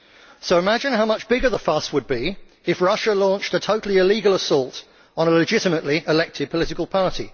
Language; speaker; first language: English; native; English